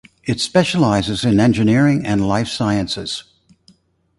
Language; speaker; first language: English; native; English